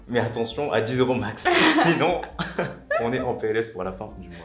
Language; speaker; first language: French; native; French